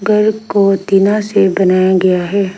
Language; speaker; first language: Hindi; early bilingual, other home language; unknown